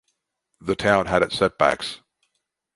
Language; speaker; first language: English; native; English